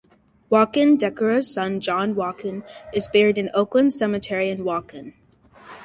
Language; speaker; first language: English; native; English